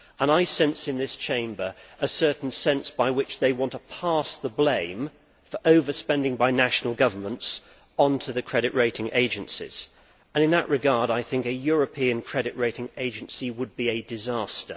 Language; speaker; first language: English; native; English